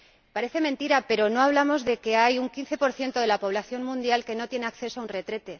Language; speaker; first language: Spanish; native; Spanish